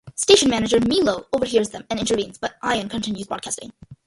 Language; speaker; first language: English; early bilingual, other home language; Malayalam